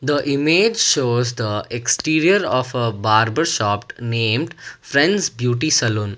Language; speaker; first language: English; non-native, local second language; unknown